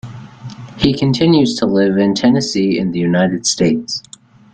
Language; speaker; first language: English; native; English